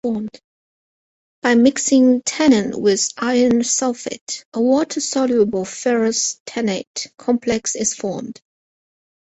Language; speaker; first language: English; non-native, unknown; Chinese